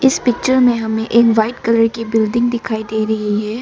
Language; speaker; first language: Hindi; non-native, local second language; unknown